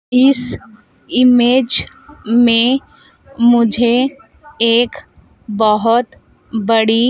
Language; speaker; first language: Hindi; native; Hindi